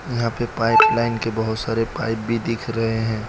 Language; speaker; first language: Hindi; non-native, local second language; Gujarati